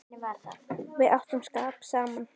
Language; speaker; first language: Icelandic; native; Icelandic